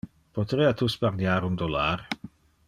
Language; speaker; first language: Interlingua; non-native, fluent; Dutch